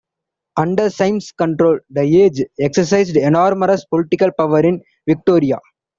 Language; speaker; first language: English; non-native, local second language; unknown